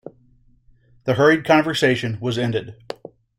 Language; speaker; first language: English; native; English